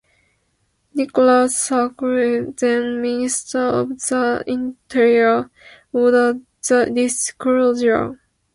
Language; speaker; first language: English; non-native, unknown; Japanese